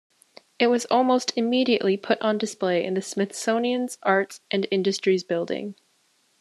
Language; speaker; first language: English; native; English